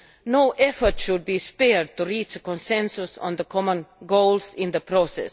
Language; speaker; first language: English; non-native, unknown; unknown